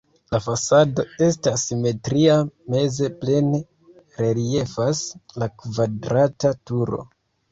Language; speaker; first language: Esperanto; non-native, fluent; Kinyarwanda